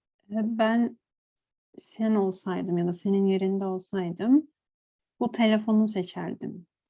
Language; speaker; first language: Turkish; native; Turkish